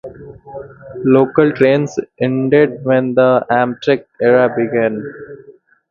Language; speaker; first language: English; native; English